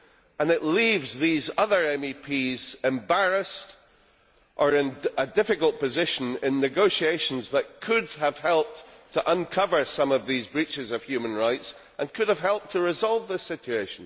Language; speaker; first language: English; native; English